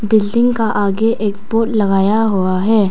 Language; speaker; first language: Hindi; non-native, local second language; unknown